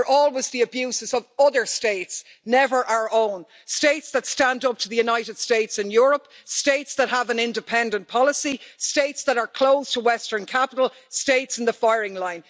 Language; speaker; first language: English; native; English